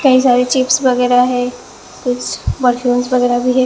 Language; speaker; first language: Hindi; non-native, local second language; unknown